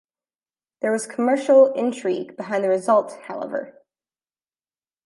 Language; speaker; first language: English; native; English